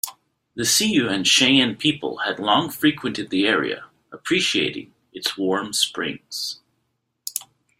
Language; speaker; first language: English; native; English